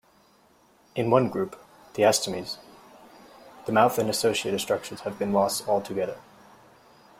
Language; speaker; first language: English; native; English